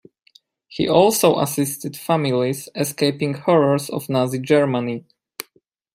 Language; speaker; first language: English; non-native, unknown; Polish